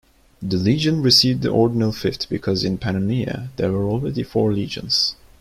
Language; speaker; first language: English; non-native, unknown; Turkish